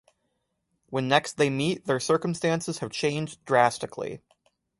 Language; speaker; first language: English; native; English